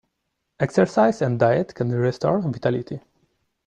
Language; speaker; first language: English; non-native, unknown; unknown